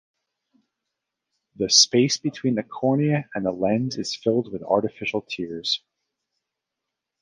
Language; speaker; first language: English; native; English